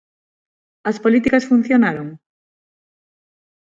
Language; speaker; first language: Galician; non-native, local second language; Spanish